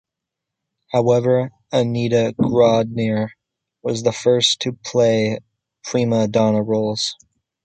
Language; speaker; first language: English; native; English